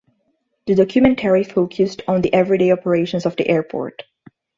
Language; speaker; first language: English; non-native, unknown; Portuguese